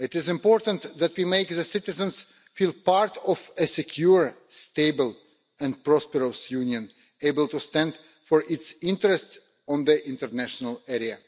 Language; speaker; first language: English; non-native, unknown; Russian